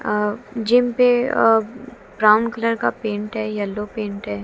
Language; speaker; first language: Hindi; native; Hindi